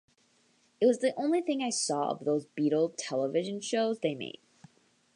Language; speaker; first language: English; native; English